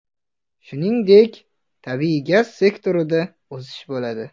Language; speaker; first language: Uzbek; non-native, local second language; Kazakh